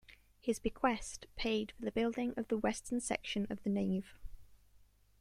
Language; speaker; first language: English; native; English